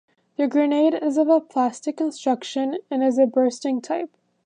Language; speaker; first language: English; native; English